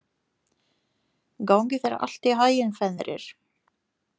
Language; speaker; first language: Icelandic; non-native, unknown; Lithuanian